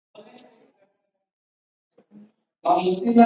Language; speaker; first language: English; non-native, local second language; Tamil